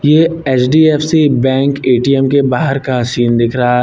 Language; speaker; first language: Hindi; native; Hindi